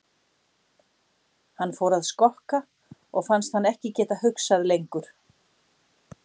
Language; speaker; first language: Icelandic; native; Icelandic